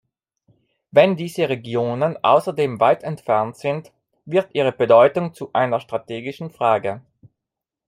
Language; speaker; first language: German; non-native, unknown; Italian